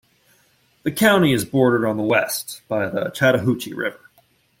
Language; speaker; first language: English; native; English